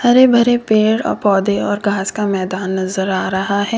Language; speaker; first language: Hindi; native; Hindi